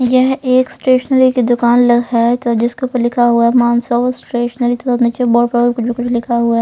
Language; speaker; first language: Hindi; non-native, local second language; Punjabi